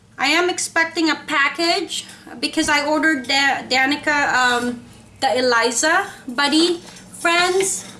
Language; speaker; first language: English; non-native, local second language; Filipino